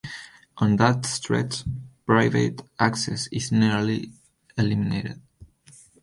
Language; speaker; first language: English; non-native, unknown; Spanish